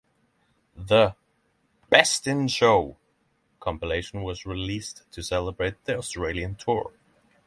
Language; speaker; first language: English; non-native, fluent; Norwegian